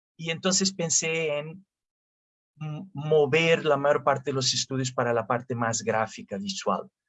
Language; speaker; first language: Spanish; non-native, related language; Portuguese